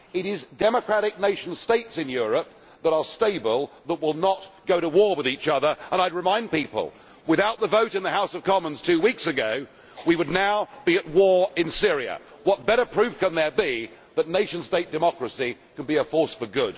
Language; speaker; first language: English; native; English